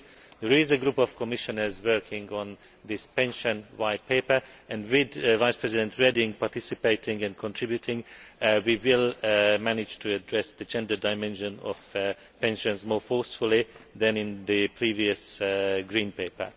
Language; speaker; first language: English; non-native, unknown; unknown